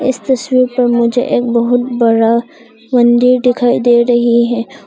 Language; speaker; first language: Hindi; non-native, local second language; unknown